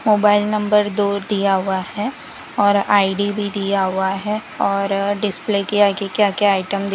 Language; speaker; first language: Hindi; non-native, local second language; Gujarati